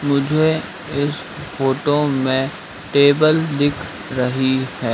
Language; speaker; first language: Hindi; native; Hindi